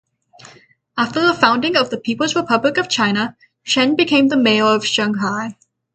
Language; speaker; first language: English; native; English